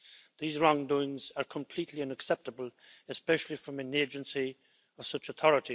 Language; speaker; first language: English; native; English